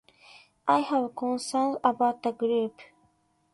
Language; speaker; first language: English; non-native, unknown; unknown